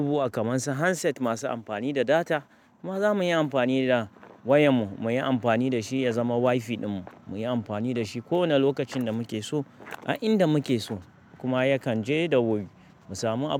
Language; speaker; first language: Hausa; native; Hausa